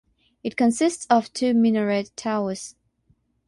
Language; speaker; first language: English; non-native, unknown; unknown